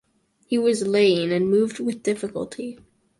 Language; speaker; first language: English; native; English